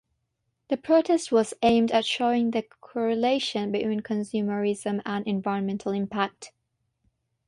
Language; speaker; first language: English; non-native, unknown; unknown